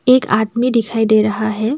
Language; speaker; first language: Hindi; non-native, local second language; Assamese